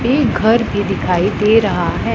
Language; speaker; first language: Hindi; non-native, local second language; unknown